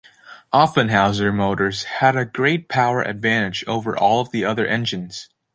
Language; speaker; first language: English; native; English